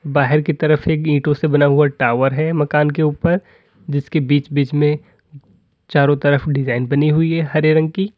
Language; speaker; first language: Hindi; native; Hindi